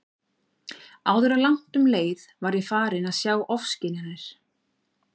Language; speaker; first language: Icelandic; native; Icelandic